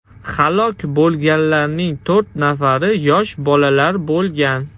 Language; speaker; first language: Uzbek; non-native, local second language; Russian